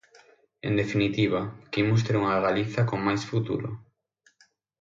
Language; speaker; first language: Galician; native; Galician